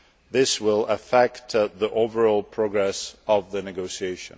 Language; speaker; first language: English; non-native, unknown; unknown